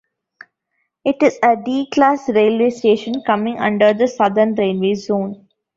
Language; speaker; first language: English; non-native, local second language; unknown